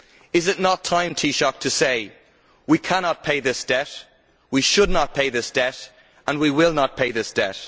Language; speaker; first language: English; native; English